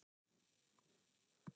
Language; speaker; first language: Icelandic; non-native, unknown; German